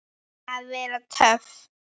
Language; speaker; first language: Icelandic; native; Icelandic